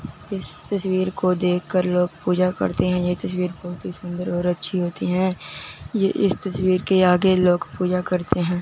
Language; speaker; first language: Hindi; non-native, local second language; Punjabi